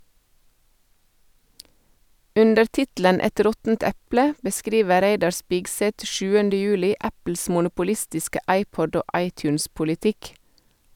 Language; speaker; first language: Norwegian; native; Norwegian